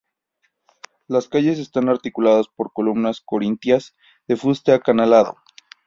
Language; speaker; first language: Spanish; native; Spanish